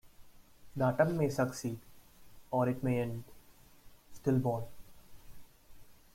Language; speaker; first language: English; non-native, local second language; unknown